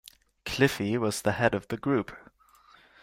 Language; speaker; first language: English; non-native, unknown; German